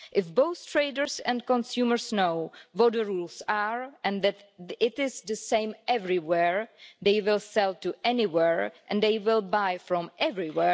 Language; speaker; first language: English; non-native, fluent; Czech